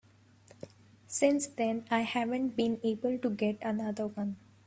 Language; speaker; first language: English; non-native, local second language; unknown